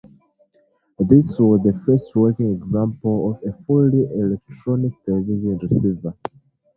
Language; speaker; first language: English; native; English